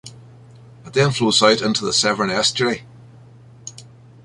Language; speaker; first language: English; native; English